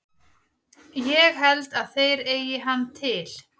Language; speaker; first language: Icelandic; native; Icelandic